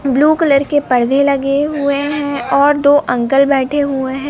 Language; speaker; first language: Hindi; native; Hindi